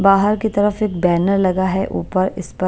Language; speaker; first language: Hindi; non-native, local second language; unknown